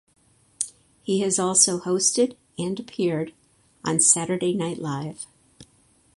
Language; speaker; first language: English; native; English